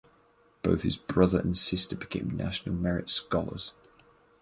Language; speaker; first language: English; native; English